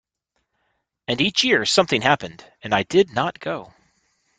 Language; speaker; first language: English; native; English